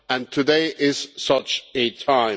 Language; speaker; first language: English; non-native, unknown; German